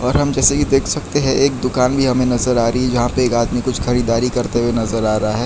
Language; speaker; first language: Hindi; non-native, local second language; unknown